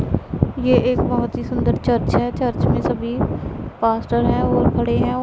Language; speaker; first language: Hindi; non-native, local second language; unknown